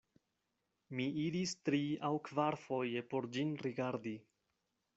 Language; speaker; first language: Esperanto; non-native, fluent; Spanish